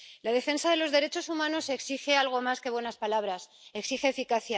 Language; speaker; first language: Spanish; native; Spanish